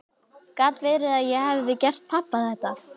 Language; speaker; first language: Icelandic; native; Icelandic